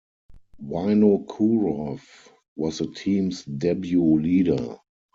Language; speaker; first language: English; non-native, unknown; German